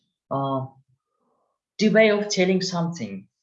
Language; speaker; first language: English; non-native, fluent; Turkish